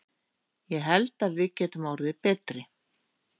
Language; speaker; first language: Icelandic; native; Icelandic